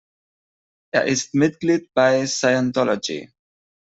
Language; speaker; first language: German; non-native, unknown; Catalan